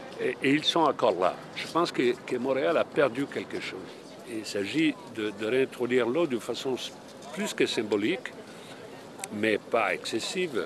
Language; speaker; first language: French; non-native, fluent; Italian